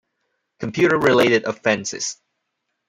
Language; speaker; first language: English; non-native, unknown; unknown